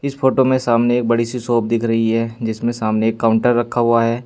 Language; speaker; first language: Hindi; native; Hindi